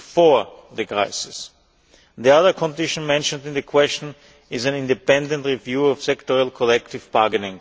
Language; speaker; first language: English; non-native, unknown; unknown